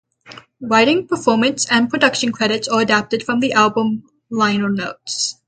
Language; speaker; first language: English; native; English